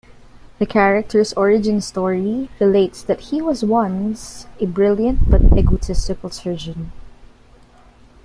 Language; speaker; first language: English; non-native, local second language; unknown